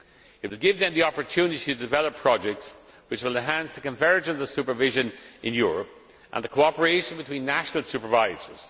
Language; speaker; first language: English; non-native, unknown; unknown